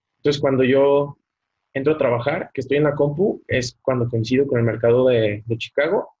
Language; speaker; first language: Spanish; native; Spanish